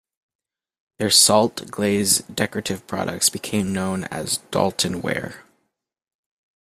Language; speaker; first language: English; native; English